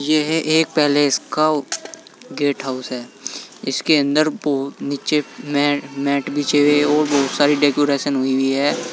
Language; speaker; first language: Hindi; native; Hindi